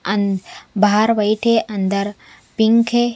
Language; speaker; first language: Hindi; non-native, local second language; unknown